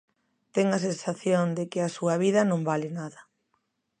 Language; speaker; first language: Galician; native; Galician